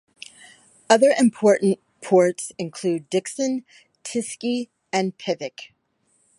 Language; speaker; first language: English; native; English